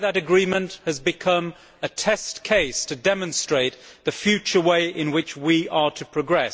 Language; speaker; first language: English; native; English